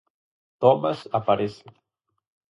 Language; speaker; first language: Galician; native; Galician